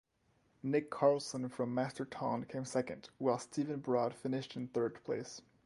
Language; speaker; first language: English; non-native, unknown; French